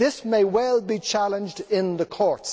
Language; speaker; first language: English; native; English